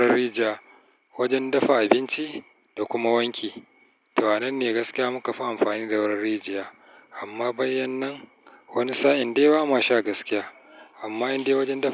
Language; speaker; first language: Hausa; native; Hausa